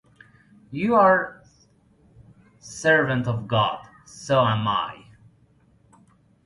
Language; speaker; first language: English; native; English